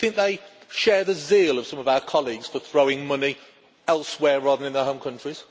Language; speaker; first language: English; native; English